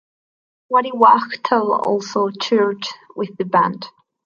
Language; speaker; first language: English; non-native, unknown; Spanish